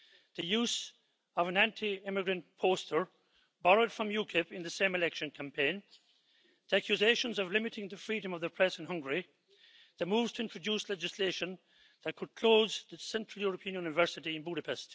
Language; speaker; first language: English; native; English